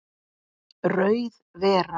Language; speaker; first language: Icelandic; native; Icelandic